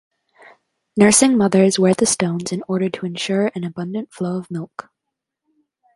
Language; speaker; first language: English; native; English